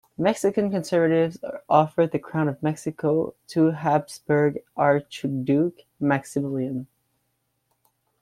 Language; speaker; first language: English; non-native, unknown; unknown